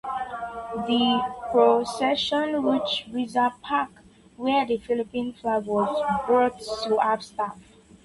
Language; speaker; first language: English; non-native, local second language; Yoruba